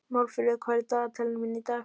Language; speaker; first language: Icelandic; native; Icelandic